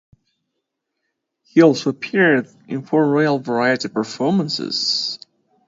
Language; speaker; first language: English; native; English